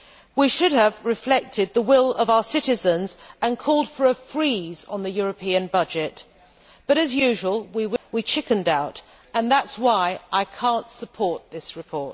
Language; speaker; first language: English; native; English